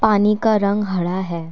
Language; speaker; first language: Hindi; non-native, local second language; Assamese